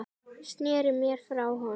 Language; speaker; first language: Icelandic; native; Icelandic